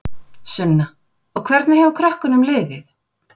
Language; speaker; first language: Icelandic; native; Icelandic